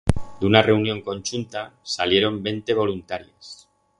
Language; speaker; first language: Aragonese; non-native, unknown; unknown